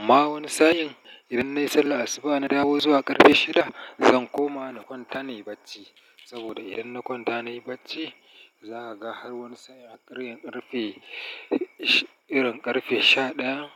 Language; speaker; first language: Hausa; native; Hausa